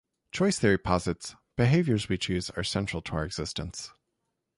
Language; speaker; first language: English; native; English